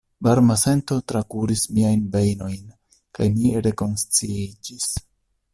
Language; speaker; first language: Esperanto; non-native, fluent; Italian